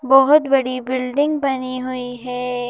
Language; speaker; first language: Hindi; native; Hindi